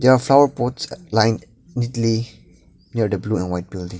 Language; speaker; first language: English; non-native, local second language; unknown